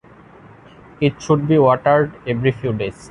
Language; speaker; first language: English; non-native, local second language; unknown